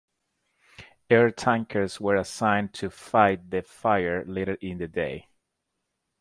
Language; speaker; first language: English; native; English